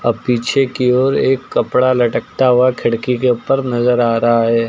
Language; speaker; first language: Hindi; native; Hindi